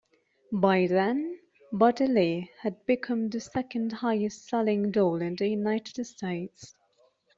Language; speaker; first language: English; non-native, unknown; Persian